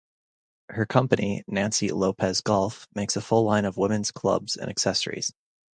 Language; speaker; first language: English; native; English